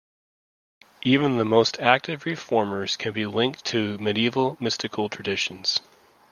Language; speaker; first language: English; native; English